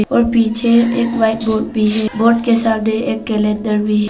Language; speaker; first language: Hindi; non-native, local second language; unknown